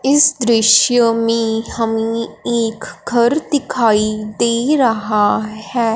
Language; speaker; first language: Hindi; non-native, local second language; Punjabi